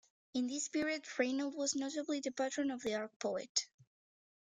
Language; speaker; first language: English; non-native, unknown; Spanish